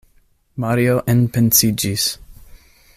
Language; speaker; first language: Esperanto; non-native, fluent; English